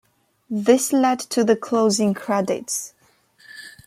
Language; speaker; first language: English; non-native, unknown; Chinese